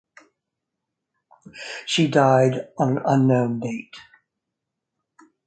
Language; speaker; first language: English; native; English